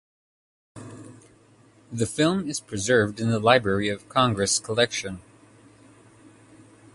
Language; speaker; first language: English; native; English